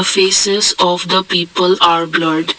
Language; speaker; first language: English; non-native, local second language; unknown